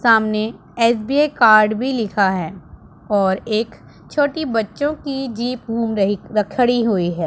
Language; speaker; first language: Hindi; non-native, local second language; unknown